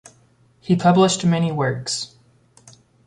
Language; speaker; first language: English; native; English